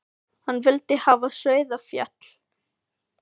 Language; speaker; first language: Icelandic; non-native, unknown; Filipino